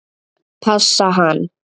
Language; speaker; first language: Icelandic; native; Icelandic